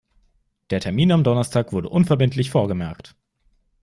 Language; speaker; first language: German; native; German